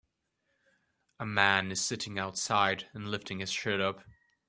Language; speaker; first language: English; native; English